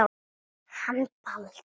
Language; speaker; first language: Icelandic; native; Icelandic